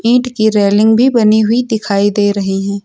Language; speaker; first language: Hindi; native; Hindi